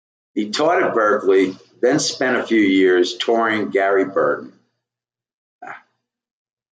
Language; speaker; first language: English; native; English